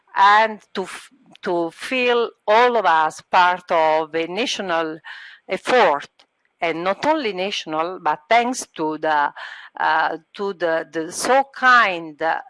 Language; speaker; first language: English; non-native, learner; Italian